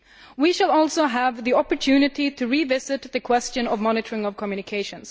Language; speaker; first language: English; non-native, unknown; Swedish